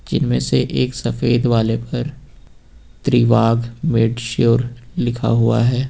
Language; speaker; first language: Hindi; native; Hindi